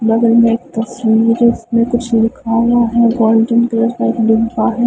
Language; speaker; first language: Hindi; non-native, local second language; Punjabi